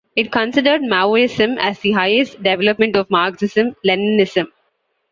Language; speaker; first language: English; non-native, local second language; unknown